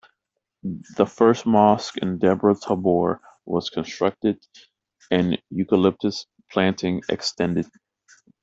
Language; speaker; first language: English; native; English